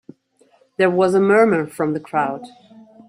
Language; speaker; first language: English; native; English